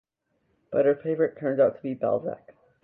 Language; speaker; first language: English; native; English